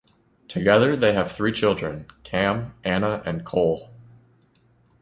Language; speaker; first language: English; native; English